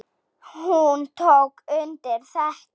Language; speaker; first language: Icelandic; non-native, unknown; Slovak